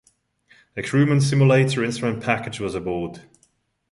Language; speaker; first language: English; non-native, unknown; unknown